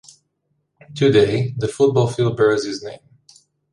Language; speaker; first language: English; native; English